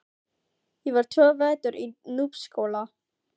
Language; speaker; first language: Icelandic; non-native, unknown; Filipino